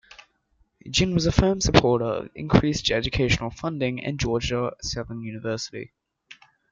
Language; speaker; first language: English; native; English